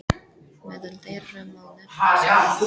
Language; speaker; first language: Icelandic; non-native, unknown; English